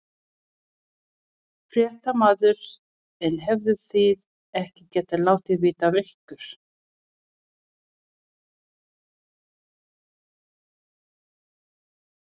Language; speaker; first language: Icelandic; non-native, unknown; Filipino